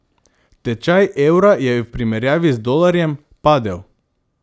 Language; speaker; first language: Slovenian; non-native, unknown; Macedonian